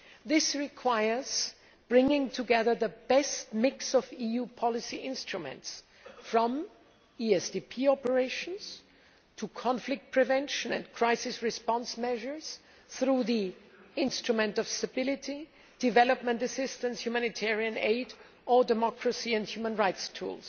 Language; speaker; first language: English; non-native, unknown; German